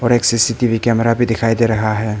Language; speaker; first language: Hindi; non-native, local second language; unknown